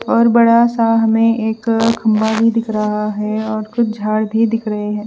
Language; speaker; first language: Hindi; non-native, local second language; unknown